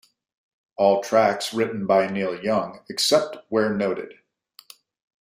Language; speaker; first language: English; native; English